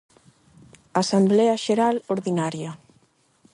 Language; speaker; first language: Galician; non-native, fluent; Spanish